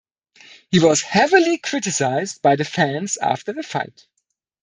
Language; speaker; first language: English; non-native, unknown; German